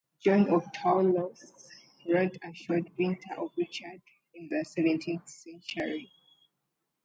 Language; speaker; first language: English; native; English